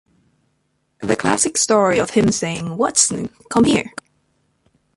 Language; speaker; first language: English; non-native, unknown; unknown